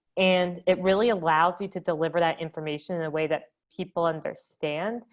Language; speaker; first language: English; native; English